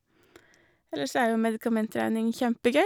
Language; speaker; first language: Norwegian; native; Norwegian